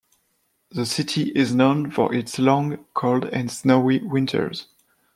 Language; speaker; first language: English; non-native, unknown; French